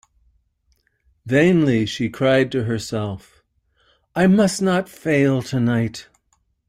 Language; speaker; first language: English; native; English